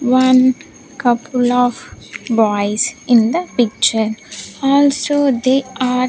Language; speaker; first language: English; non-native, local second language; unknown